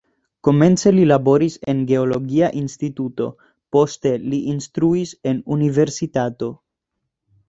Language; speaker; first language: Esperanto; non-native, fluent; Spanish